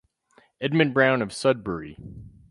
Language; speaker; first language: English; native; English